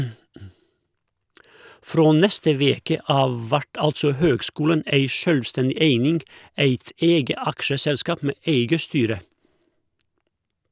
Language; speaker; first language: Norwegian; non-native, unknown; Croatian